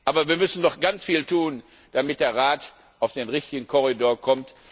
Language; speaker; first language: German; non-native, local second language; Luxembourgish